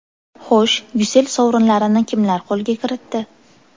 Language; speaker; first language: Uzbek; native; Uzbek